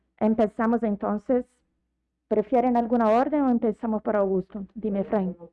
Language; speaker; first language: Spanish; non-native, related language; Portuguese